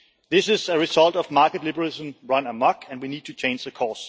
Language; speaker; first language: English; non-native, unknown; Danish